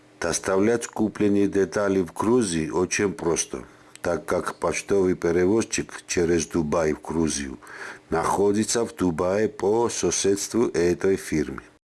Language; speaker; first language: Russian; non-native, local second language; Georgian